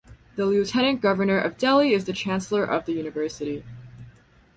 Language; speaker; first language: English; native; English